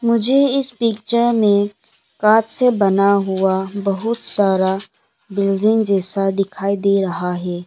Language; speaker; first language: Hindi; early bilingual, other home language; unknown